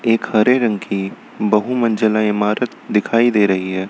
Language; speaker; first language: Hindi; native; Hindi